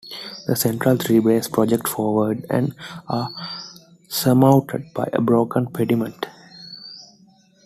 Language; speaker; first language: English; non-native, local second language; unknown